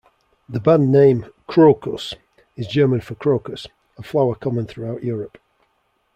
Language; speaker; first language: English; native; English